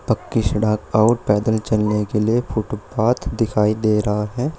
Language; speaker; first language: Hindi; native; Hindi